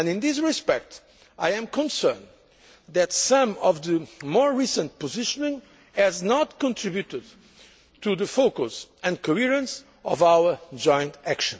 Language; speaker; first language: English; non-native, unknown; Portuguese